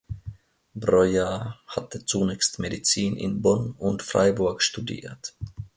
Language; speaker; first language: German; non-native, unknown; Finnish